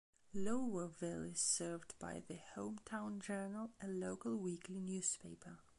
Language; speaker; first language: English; non-native, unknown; Belarusian